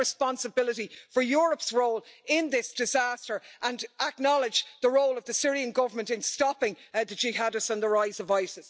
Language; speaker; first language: English; native; English